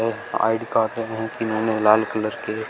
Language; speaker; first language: Hindi; native; Hindi